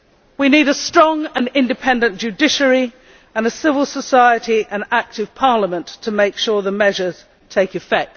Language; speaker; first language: English; native; English